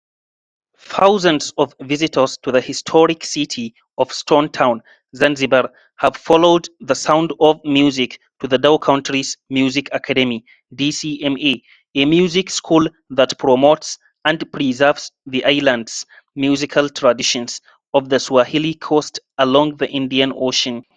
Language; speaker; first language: English; non-native, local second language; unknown